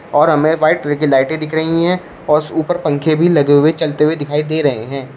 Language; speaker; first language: Hindi; native; Hindi